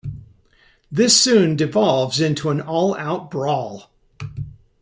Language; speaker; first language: English; native; English